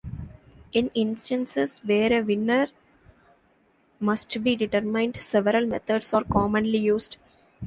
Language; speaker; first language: English; non-native, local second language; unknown